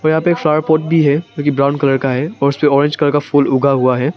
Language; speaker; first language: Hindi; non-native, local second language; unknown